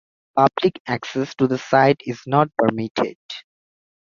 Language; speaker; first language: English; non-native, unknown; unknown